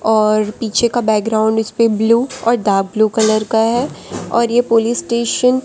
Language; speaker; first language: Hindi; non-native, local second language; Gujarati